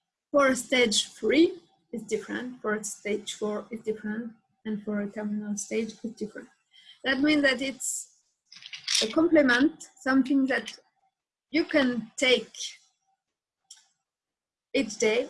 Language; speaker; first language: English; non-native, learner; French